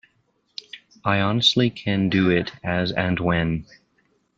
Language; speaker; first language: English; native; English